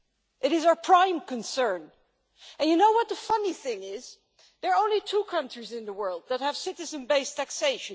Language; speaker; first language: English; non-native, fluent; Dutch